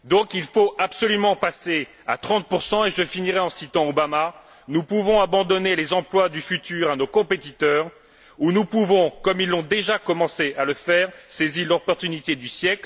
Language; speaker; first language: French; native; French